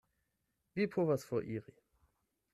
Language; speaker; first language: Esperanto; non-native, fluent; German